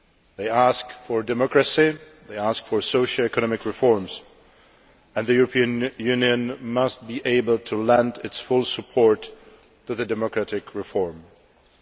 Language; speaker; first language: English; non-native, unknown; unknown